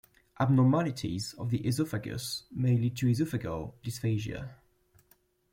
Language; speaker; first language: English; non-native, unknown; French